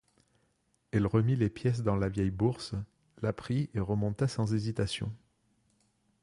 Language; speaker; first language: French; non-native, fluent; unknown